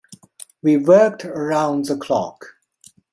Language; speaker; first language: English; non-native, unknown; Chinese